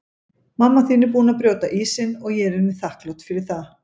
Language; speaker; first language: Icelandic; native; Icelandic